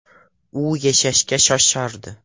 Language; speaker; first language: Uzbek; non-native, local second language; Russian